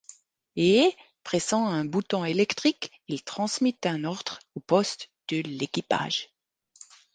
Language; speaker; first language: French; non-native, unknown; German